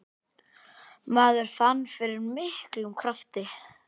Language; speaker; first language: Icelandic; native; Icelandic